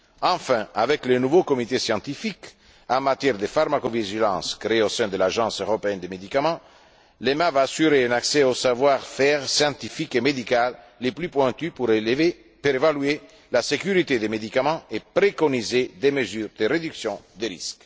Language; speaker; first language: French; non-native, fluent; Italian